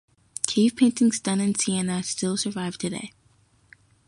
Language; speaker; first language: English; native; English